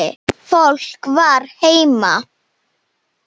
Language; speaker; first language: Icelandic; non-native, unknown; Slovenian